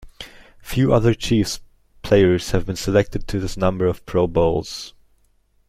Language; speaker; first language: English; native; English